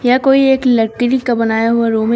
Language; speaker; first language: Hindi; native; Hindi